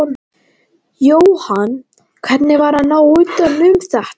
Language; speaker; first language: Icelandic; non-native, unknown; Latvian